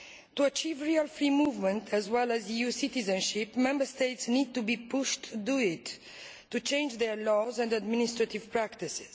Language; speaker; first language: English; non-native, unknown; Romanian